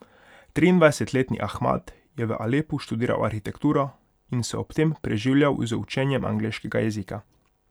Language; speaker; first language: Slovenian; non-native, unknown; Hungarian